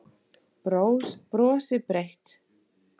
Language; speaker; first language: Icelandic; non-native, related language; Danish